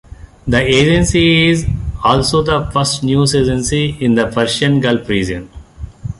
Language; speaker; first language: English; non-native, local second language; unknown